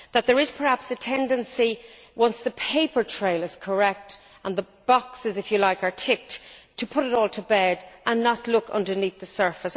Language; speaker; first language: English; native; English